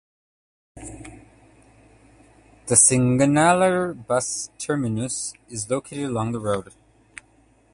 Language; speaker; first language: English; native; English